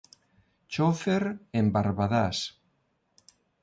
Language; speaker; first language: Galician; non-native, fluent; Spanish